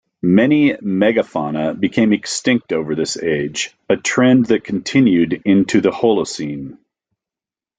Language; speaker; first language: English; native; English